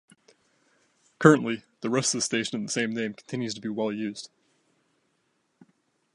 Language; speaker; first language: English; native; English